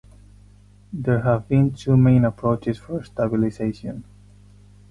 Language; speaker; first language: English; non-native, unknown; Spanish